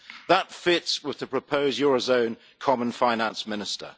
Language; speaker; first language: English; native; English